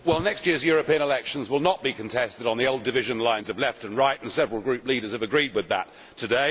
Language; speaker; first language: English; native; English